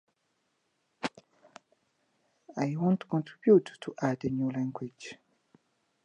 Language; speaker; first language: English; native; English